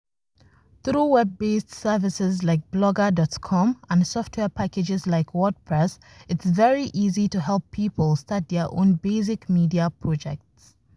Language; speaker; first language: English; non-native, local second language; Hausa